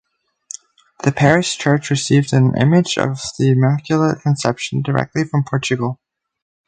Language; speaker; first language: English; native; English